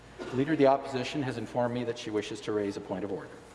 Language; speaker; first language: English; native; English